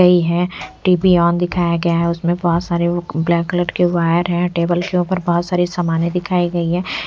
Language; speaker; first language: Hindi; non-native, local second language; Punjabi